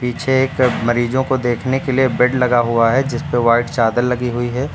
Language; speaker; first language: Hindi; native; Hindi